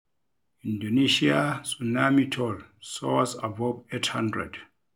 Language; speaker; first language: English; non-native, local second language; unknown